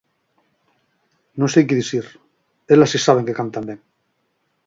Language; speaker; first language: Galician; native; Galician